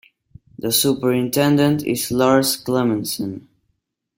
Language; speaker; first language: English; non-native, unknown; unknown